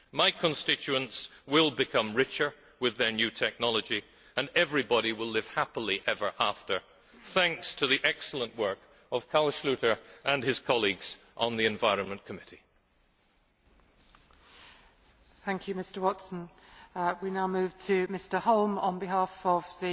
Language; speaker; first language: English; native; English